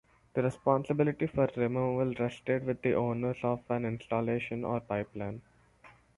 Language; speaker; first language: English; non-native, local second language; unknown